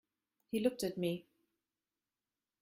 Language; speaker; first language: English; non-native, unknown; German